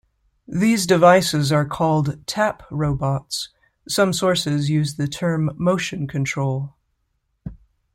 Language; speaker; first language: English; native; English